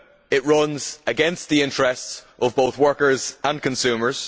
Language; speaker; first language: English; native; English